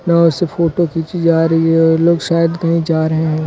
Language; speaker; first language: Hindi; native; Hindi